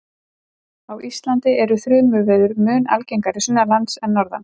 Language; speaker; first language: Icelandic; native; Icelandic